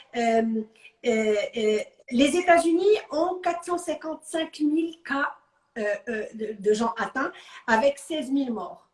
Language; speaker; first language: French; non-native, local second language; Arabic